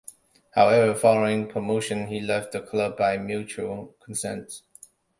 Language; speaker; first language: English; non-native, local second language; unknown